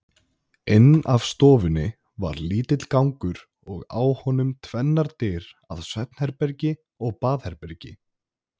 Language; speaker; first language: Icelandic; native; Icelandic